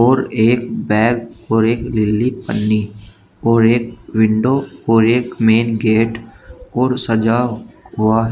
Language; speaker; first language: Hindi; native; Hindi